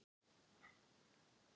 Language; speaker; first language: Icelandic; non-native, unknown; Thai